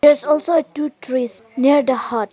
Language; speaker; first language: English; non-native, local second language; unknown